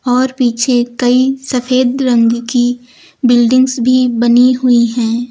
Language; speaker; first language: Hindi; native; Hindi